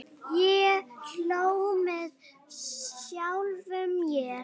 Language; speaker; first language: Icelandic; native; Icelandic